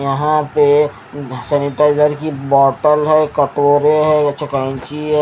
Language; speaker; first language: Hindi; native; Hindi